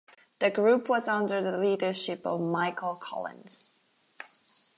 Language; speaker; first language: English; non-native, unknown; Japanese